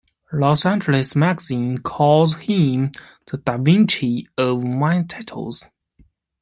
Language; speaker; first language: English; non-native, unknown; Chinese